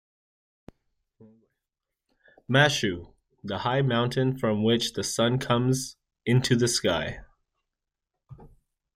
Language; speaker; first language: English; native; English